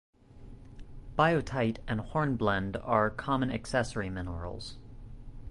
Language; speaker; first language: English; native; English